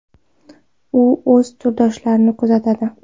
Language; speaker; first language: Uzbek; non-native, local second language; Kara-Kalpak